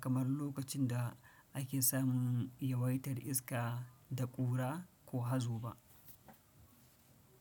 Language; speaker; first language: Hausa; non-native, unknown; Fula